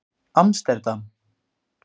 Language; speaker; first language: Icelandic; native; Icelandic